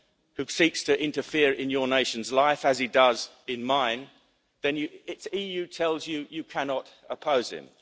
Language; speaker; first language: English; native; English